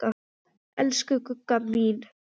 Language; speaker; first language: Icelandic; non-native, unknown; English